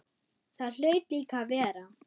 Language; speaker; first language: Icelandic; non-native, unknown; German